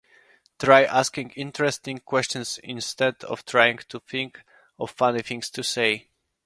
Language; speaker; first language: English; non-native, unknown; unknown